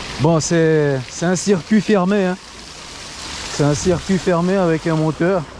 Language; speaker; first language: French; non-native, local second language; Comorian